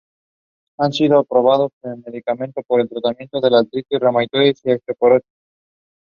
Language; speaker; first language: English; non-native, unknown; Spanish